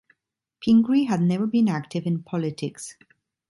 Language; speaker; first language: English; non-native, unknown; Italian